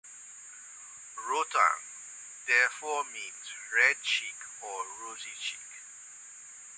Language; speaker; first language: English; native; English